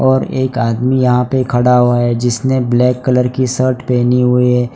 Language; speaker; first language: Hindi; non-native, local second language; Gujarati